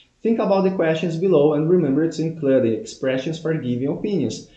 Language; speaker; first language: English; non-native, fluent; Portuguese